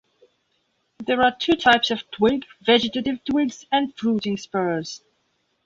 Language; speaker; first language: English; non-native, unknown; Belarusian